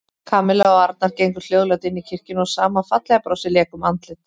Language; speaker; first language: Icelandic; native; Icelandic